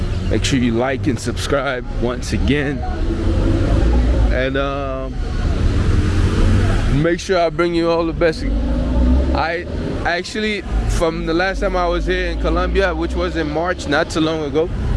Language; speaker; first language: English; native; English